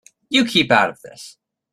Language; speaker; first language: English; native; English